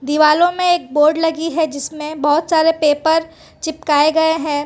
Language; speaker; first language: Hindi; non-native, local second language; Gujarati